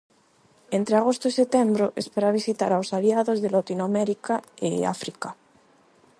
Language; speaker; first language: Galician; non-native, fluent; Spanish